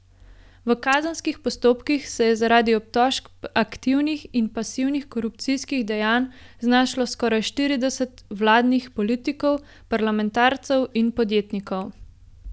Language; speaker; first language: Slovenian; native; Slovenian